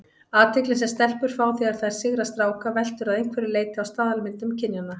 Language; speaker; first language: Icelandic; native; Icelandic